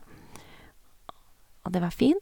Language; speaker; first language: Norwegian; non-native, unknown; English